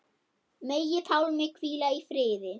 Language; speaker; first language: Icelandic; non-native, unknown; German